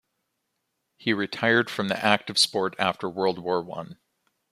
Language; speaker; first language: English; native; English